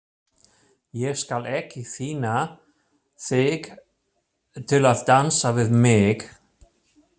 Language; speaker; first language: Icelandic; non-native, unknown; German